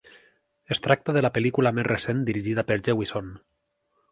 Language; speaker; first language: Catalan; native; Catalan